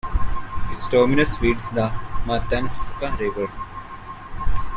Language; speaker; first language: English; non-native, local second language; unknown